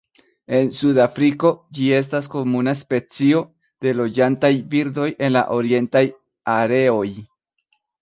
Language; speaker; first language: Esperanto; non-native, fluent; Spanish